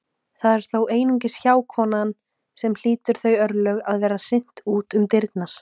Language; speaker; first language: Icelandic; native; Icelandic